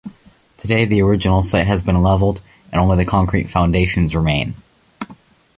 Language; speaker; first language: English; native; English